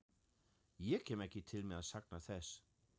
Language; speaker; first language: Icelandic; non-native, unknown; German